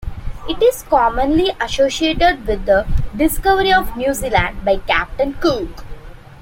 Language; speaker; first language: English; non-native, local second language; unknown